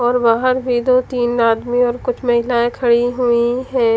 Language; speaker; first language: Hindi; non-native, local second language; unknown